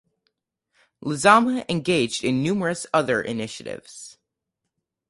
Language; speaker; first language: English; native; English